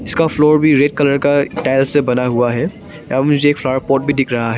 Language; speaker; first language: Hindi; non-native, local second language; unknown